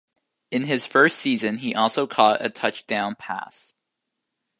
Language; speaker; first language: English; native; English